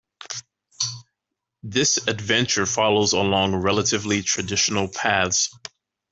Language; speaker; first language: English; native; English